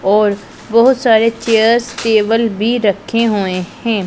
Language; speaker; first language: Hindi; non-native, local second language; Punjabi